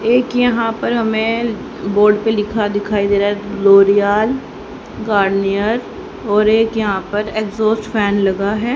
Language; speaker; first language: Hindi; native; Hindi